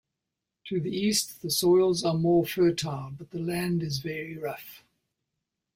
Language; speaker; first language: English; native; English